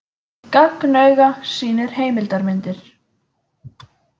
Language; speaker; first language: Icelandic; native; Icelandic